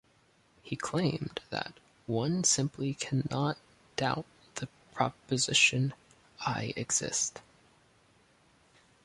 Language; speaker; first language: English; native; English